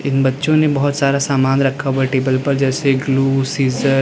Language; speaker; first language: Hindi; native; Hindi